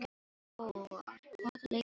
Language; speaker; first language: Icelandic; non-native, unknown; Filipino